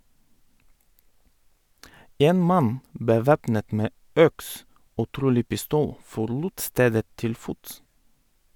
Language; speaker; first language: Norwegian; non-native, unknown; Bulgarian